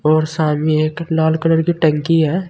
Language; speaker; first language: Hindi; native; Hindi